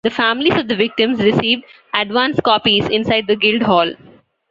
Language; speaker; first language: English; non-native, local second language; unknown